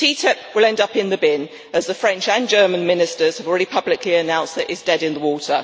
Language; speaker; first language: English; native; English